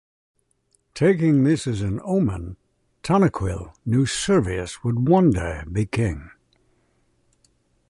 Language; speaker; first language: English; native; English